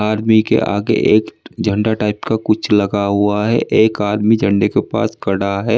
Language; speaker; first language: Hindi; native; Hindi